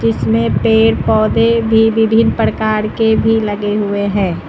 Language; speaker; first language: Hindi; native; Hindi